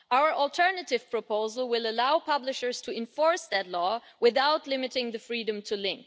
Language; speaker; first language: English; non-native, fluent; German